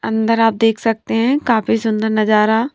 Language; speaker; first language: Hindi; non-native, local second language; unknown